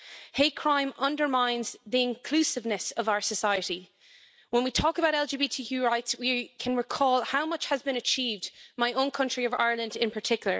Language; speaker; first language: English; native; English